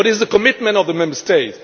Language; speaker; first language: English; non-native, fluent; Czech